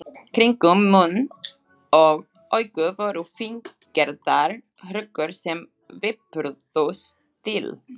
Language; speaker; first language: Icelandic; non-native, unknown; Slovak